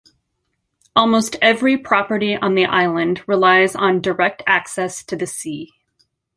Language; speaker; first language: English; native; English